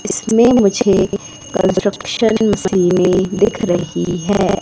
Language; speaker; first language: Hindi; native; Hindi